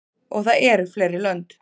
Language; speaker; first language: Icelandic; native; Icelandic